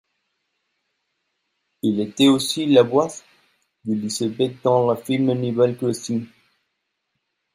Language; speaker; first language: French; non-native, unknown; Spanish